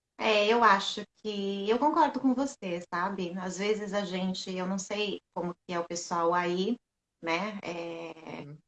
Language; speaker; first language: Portuguese; native; Portuguese